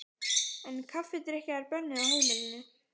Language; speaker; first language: Icelandic; native; Icelandic